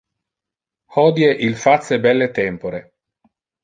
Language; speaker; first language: Interlingua; non-native, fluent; Italian